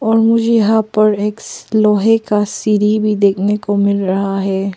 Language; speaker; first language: Hindi; non-native, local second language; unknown